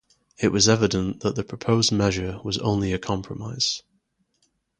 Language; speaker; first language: English; native; English